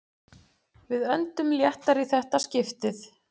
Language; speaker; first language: Icelandic; native; Icelandic